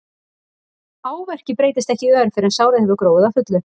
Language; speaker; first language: Icelandic; native; Icelandic